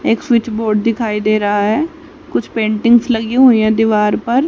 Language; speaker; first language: Hindi; native; Hindi